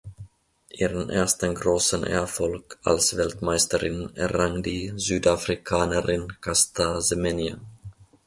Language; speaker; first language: German; non-native, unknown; Finnish